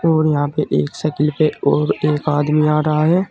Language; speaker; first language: Hindi; native; Hindi